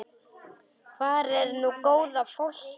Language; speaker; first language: Icelandic; non-native, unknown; Polish